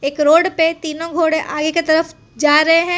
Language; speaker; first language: Hindi; non-native, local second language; Gujarati